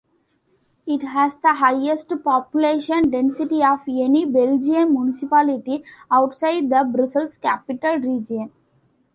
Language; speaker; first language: English; non-native, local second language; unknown